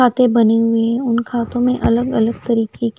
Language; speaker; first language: Hindi; non-native, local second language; Punjabi